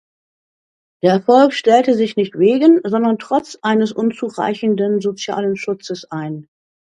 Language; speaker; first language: German; native; German